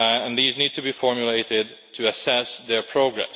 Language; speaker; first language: English; non-native, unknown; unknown